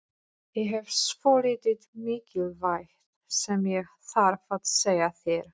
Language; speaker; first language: Icelandic; non-native, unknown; Polish